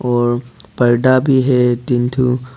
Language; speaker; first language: Hindi; early bilingual, other home language; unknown